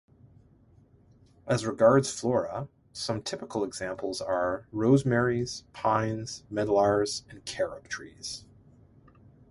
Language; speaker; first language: English; native; English